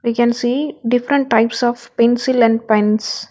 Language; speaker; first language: English; non-native, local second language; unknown